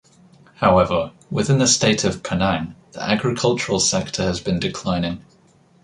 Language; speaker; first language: English; native; English